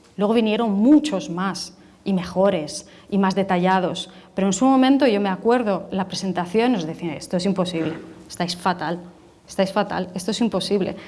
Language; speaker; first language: Spanish; non-native, related language; Italian